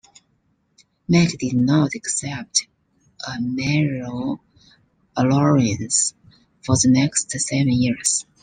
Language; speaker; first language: English; non-native, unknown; Chinese